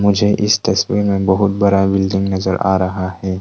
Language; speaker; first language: Hindi; non-native, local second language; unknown